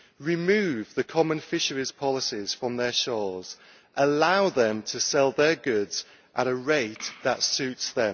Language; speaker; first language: English; native; English